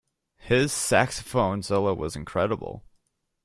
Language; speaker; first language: English; native; English